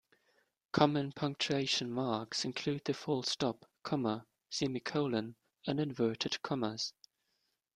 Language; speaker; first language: English; non-native, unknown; German